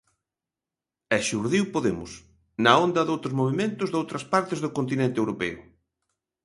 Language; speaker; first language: Galician; native; Galician